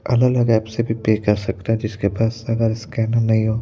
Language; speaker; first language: Hindi; native; Hindi